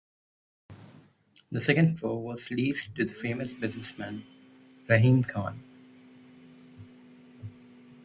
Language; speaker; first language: English; non-native, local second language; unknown